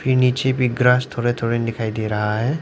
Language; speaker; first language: Hindi; non-native, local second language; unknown